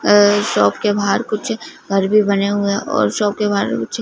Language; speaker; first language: Hindi; non-native, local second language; Punjabi